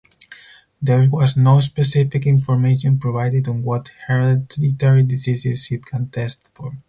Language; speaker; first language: English; non-native, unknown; Spanish